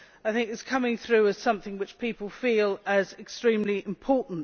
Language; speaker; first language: English; native; English